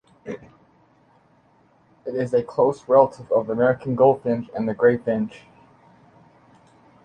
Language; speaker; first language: English; native; English